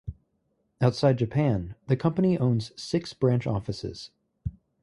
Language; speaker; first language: English; native; English